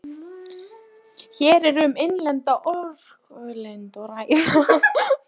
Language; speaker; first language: Icelandic; non-native, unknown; Polish